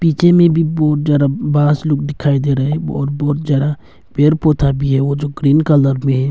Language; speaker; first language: Hindi; non-native, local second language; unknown